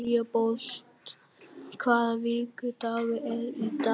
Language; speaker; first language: Icelandic; non-native, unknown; Vietnamese